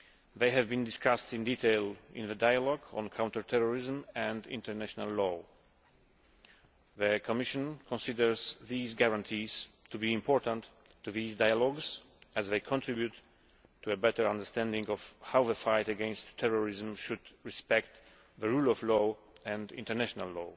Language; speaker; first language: English; non-native, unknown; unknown